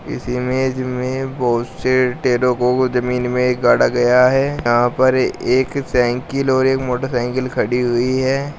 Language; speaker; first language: Hindi; native; Hindi